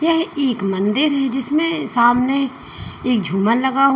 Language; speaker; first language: Hindi; native; Hindi